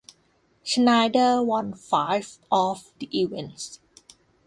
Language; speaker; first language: English; non-native, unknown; Thai